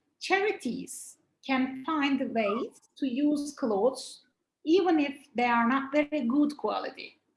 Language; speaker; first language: English; non-native, fluent; Turkish